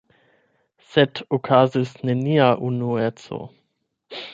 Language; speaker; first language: Esperanto; non-native, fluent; German